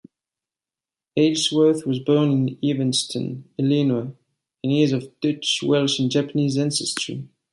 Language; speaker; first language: English; non-native, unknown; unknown